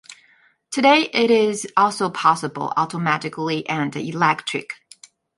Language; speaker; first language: English; non-native, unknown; Chinese